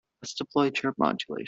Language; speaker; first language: English; native; English